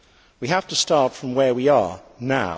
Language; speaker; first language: English; native; English